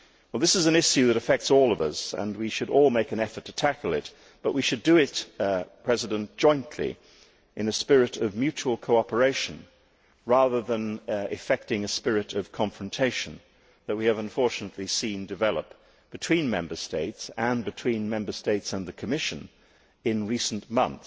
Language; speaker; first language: English; native; English